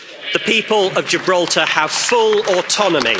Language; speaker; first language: English; native; English